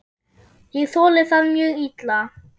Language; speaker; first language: Icelandic; non-native, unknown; German